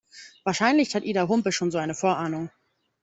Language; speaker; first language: German; native; German